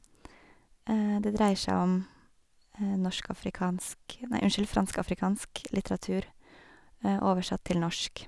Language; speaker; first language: Norwegian; native; Norwegian